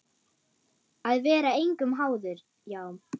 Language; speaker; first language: Icelandic; non-native, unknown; German